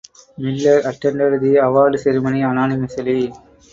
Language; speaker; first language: English; non-native, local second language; Tamil